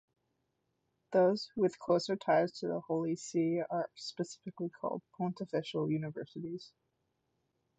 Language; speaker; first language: English; native; English